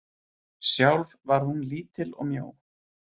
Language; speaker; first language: Icelandic; native; Icelandic